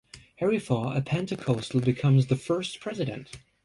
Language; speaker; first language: English; non-native, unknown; German